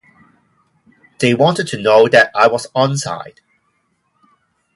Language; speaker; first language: English; non-native, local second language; Cantonese